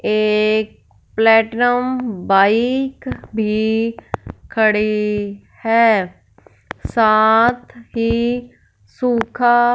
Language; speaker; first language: Hindi; non-native, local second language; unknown